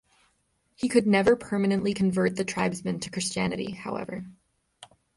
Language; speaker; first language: English; native; English